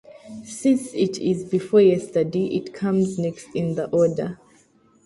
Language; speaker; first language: English; native; English